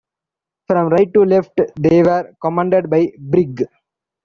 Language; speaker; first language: English; non-native, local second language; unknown